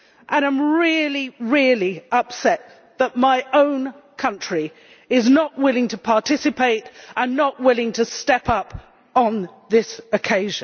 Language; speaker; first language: English; native; English